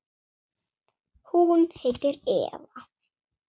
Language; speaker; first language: Icelandic; non-native, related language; Swedish